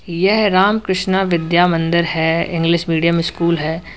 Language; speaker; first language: Hindi; native; Hindi